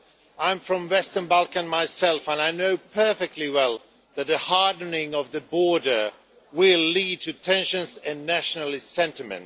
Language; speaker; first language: English; non-native, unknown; Swedish